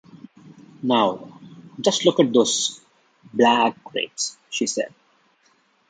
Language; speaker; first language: English; non-native, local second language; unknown